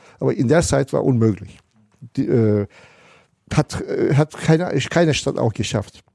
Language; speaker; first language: German; non-native, fluent; Turkish